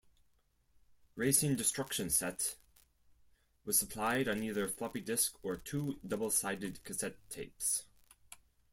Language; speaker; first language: English; non-native, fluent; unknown